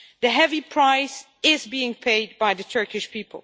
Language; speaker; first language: English; non-native, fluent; Dutch